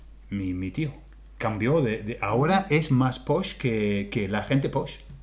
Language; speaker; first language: Spanish; non-native, fluent; English